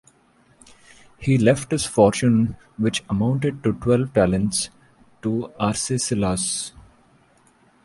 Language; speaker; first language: English; non-native, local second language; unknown